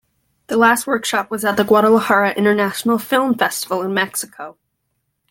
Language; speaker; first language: English; native; English